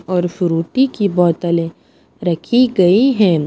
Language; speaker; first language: Hindi; non-native, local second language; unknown